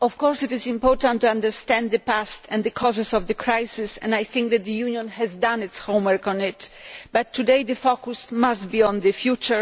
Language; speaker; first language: English; non-native, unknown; Polish